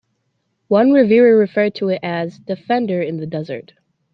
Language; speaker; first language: English; native; English